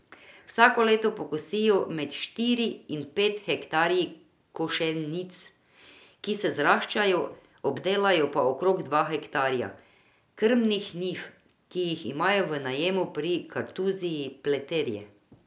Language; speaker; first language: Slovenian; non-native, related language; Croatian